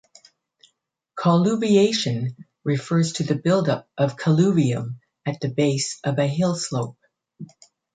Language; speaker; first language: English; native; English